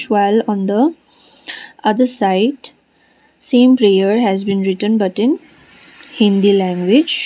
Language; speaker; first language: English; non-native, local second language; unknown